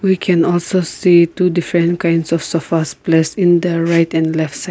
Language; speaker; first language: English; non-native, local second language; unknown